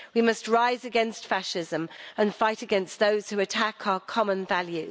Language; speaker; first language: English; native; English